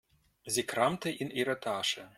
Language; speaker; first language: German; non-native, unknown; Russian